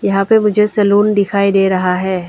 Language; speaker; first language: Hindi; non-native, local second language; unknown